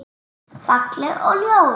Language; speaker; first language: Icelandic; native; Icelandic